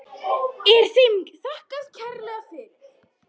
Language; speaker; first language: Icelandic; non-native, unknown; Polish